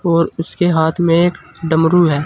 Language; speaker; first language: Hindi; native; Hindi